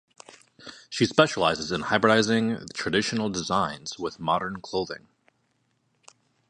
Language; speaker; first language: English; native; English